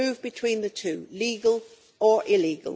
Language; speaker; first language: English; native; English